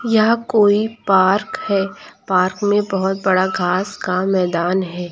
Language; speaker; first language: Hindi; native; Hindi